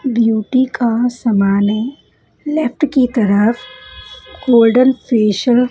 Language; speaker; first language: Hindi; non-native, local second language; Punjabi